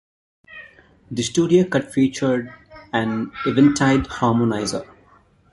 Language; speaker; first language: English; non-native, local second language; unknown